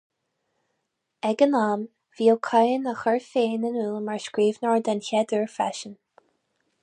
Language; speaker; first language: Irish; non-native, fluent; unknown